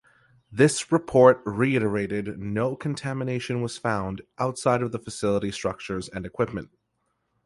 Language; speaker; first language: English; native; English